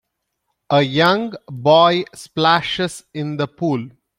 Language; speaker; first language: English; non-native, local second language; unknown